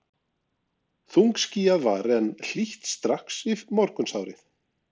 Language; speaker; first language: Icelandic; non-native, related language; Norwegian